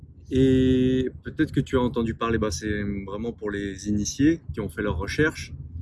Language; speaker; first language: French; native; French